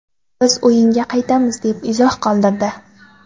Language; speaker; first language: Uzbek; non-native, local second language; Kara-Kalpak